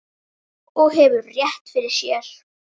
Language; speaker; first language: Icelandic; native; Icelandic